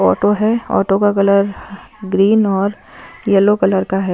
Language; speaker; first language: Hindi; non-native, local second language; Punjabi